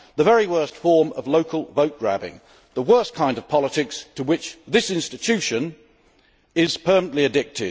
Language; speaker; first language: English; native; English